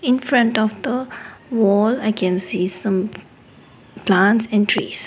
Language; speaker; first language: English; non-native, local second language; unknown